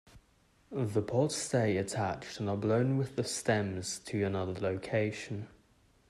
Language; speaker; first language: English; native; English